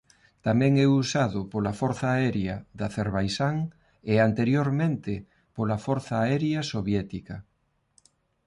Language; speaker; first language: Galician; non-native, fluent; Spanish